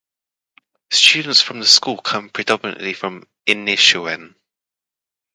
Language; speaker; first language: English; native; English